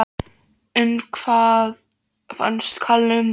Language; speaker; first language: Icelandic; non-native, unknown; Polish